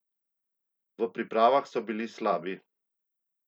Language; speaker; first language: Slovenian; native; Slovenian